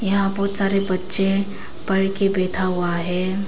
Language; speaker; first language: Hindi; non-native, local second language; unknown